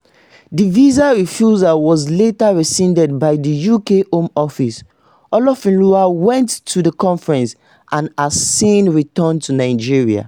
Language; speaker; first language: English; non-native, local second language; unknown